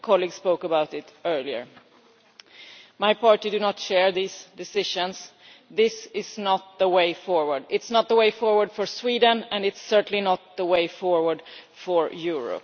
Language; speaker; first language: English; non-native, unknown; Swedish